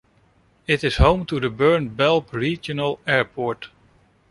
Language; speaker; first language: English; non-native, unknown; Dutch